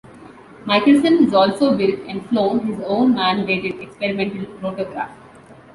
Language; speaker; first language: English; non-native, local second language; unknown